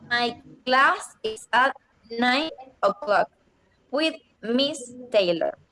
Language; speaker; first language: English; non-native, learner; Spanish